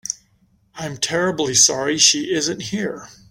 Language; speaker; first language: English; native; English